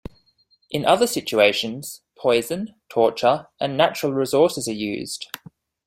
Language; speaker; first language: English; native; English